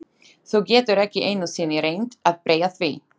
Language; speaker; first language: Icelandic; non-native, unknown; Slovak